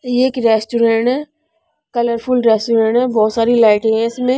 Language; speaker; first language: Hindi; non-native, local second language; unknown